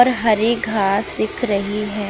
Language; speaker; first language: Hindi; native; Hindi